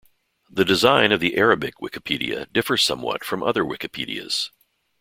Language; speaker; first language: English; native; English